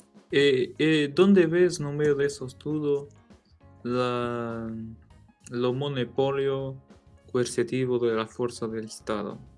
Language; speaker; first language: Spanish; non-native, related language; Portuguese